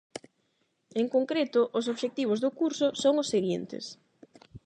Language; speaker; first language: Galician; non-native, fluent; Spanish